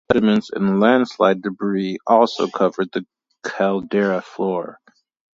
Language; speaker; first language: English; native; English